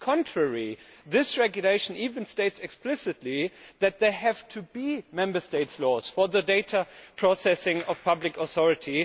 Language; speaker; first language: English; non-native, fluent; German